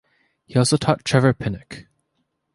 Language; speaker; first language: English; native; English